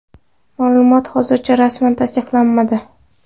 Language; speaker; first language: Uzbek; non-native, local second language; Kara-Kalpak